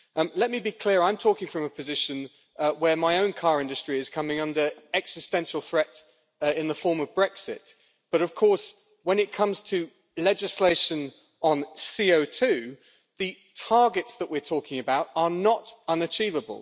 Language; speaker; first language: English; native; English